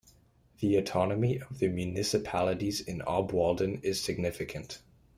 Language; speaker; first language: English; native; English